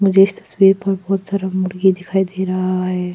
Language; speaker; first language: Hindi; non-native, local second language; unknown